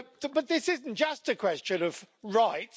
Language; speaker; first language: English; native; English